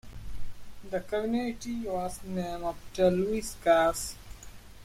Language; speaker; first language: English; non-native, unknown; Bangla